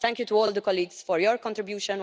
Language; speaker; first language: English; non-native, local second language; Maltese